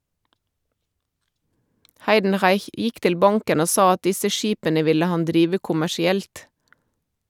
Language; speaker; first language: Norwegian; native; Norwegian